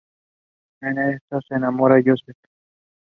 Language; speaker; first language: English; non-native, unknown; Spanish